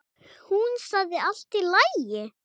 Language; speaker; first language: Icelandic; non-native, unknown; English